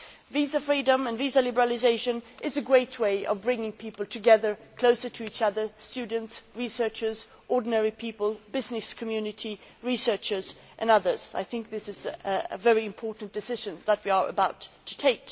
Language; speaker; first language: English; non-native, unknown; Swedish